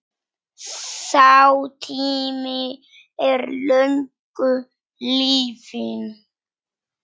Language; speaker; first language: Icelandic; non-native, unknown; Polish